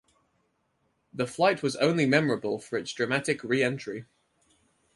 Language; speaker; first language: English; native; English